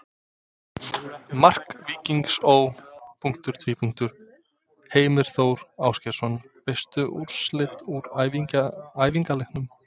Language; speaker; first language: Icelandic; non-native, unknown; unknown